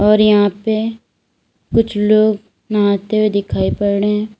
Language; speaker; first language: Hindi; native; Hindi